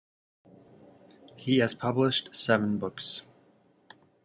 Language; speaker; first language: English; native; English